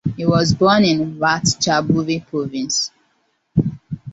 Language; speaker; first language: English; non-native, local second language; Hausa